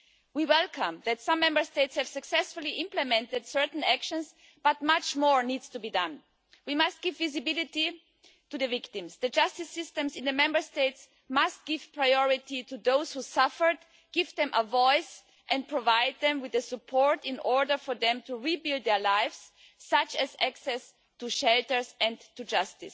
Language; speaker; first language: English; non-native, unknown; German